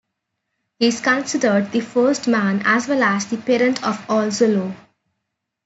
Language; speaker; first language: English; non-native, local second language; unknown